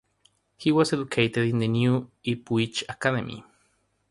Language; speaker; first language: English; non-native, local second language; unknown